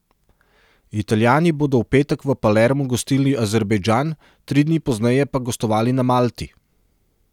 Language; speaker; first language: Slovenian; non-native, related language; Serbian